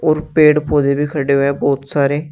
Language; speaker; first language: Hindi; native; Hindi